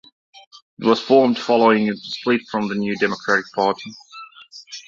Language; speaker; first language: English; native; English